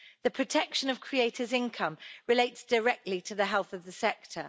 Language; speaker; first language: English; native; English